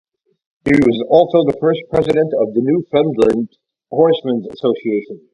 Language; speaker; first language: English; native; English